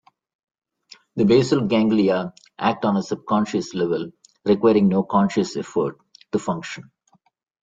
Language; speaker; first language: English; non-native, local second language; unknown